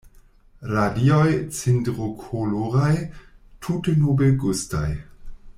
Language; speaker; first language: Esperanto; non-native, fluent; German